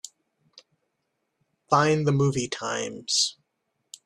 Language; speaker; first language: English; native; English